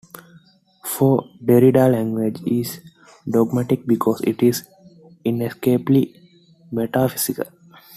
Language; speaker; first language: English; non-native, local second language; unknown